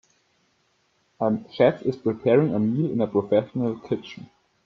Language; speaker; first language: English; native; English